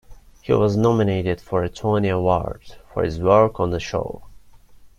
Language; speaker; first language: English; non-native, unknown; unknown